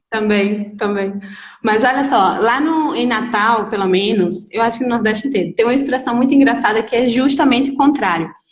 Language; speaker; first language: Portuguese; native; Portuguese